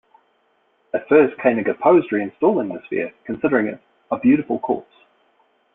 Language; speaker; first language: English; native; English